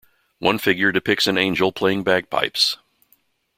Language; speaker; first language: English; native; English